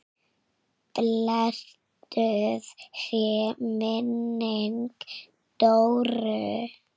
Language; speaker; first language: Icelandic; native; Icelandic